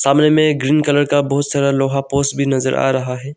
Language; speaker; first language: Hindi; non-native, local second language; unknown